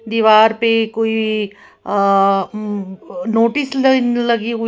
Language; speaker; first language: Hindi; native; Hindi